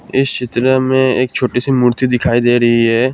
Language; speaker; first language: Hindi; non-native, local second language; Assamese